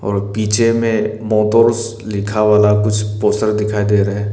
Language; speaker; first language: Hindi; early bilingual, other home language; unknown